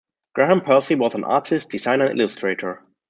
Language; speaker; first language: English; non-native, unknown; German